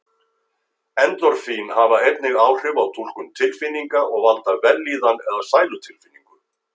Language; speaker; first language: Icelandic; native; Icelandic